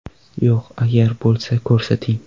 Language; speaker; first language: Uzbek; non-native, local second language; Kara-Kalpak